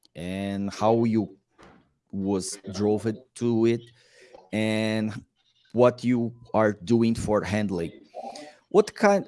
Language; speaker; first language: English; non-native, learner; Portuguese